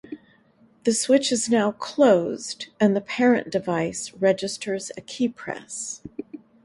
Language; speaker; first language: English; native; English